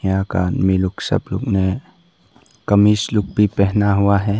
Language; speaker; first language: Hindi; non-native, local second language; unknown